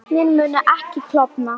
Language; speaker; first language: Icelandic; non-native, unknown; Polish